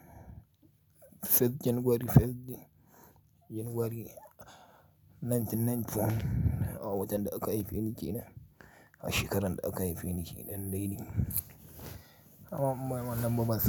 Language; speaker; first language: Hausa; native; Hausa